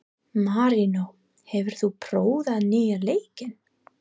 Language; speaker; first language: Icelandic; non-native, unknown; English